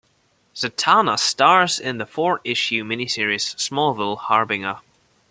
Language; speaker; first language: English; non-native, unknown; German